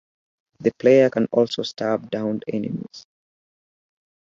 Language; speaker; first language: English; native; English